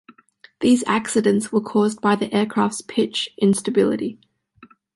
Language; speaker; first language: English; native; English